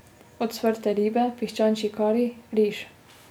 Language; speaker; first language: Slovenian; native; Slovenian